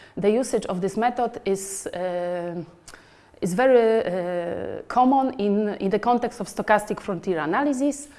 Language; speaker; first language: English; non-native, fluent; Polish